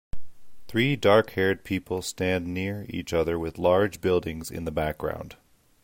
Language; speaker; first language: English; native; English